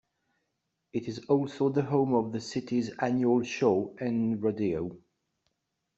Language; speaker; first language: English; non-native, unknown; French